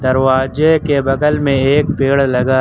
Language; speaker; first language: Hindi; native; Hindi